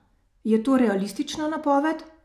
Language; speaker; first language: Slovenian; native; Slovenian